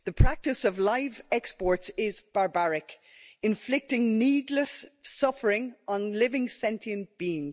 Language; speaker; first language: English; native; English